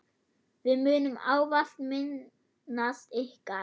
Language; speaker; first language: Icelandic; non-native, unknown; German